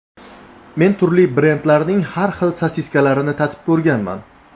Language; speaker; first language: Uzbek; native; Uzbek